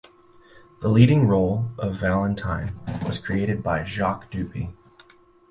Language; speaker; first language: English; native; English